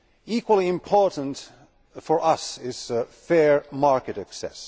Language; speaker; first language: English; non-native, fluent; Finnish